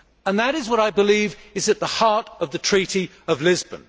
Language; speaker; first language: English; native; English